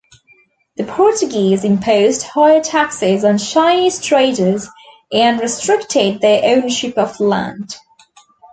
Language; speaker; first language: English; native; English